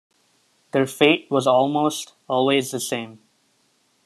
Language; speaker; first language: English; native; English